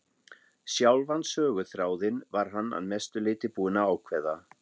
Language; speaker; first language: Icelandic; non-native, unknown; German